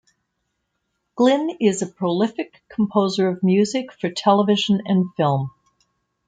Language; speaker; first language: English; native; English